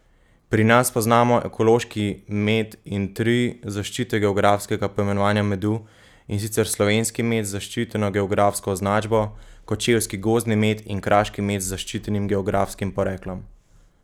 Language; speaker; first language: Slovenian; native; Slovenian